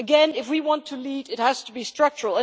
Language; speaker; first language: English; non-native, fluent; Dutch